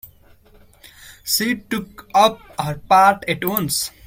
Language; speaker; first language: English; non-native, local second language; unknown